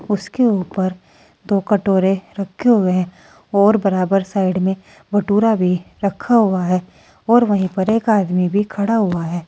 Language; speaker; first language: Hindi; native; Hindi